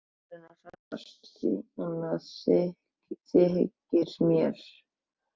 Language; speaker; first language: Icelandic; native; Icelandic